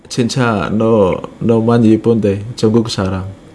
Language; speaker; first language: Korean; non-native, learner; Indonesian